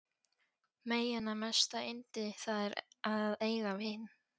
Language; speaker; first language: Icelandic; non-native, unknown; Polish